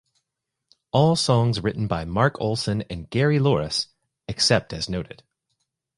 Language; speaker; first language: English; native; English